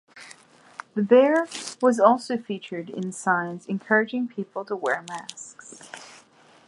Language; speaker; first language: English; native; English